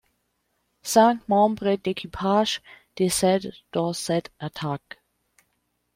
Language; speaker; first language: French; non-native, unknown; German